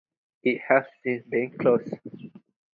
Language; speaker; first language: English; non-native, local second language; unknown